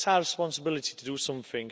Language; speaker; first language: English; native; English